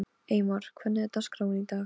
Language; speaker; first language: Icelandic; non-native, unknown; Polish